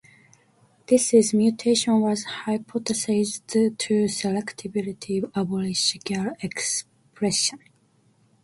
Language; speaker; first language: English; non-native, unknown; Japanese